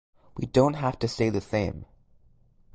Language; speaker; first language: English; native; English